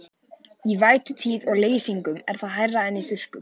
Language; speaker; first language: Icelandic; native; Icelandic